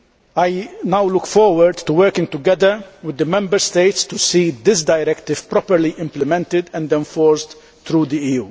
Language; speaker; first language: English; non-native, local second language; Maltese